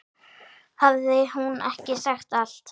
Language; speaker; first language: Icelandic; native; Icelandic